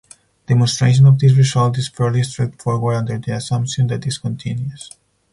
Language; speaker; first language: English; non-native, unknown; Spanish